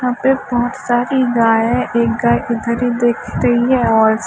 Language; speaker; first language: Hindi; non-native, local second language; Punjabi